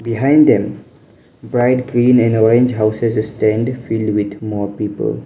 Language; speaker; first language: English; non-native, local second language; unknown